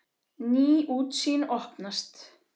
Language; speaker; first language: Icelandic; native; Icelandic